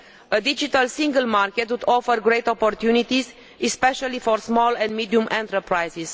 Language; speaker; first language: English; non-native, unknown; Romanian